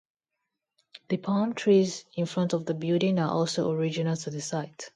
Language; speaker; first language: English; non-native, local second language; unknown